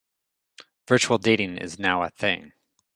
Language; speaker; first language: English; native; English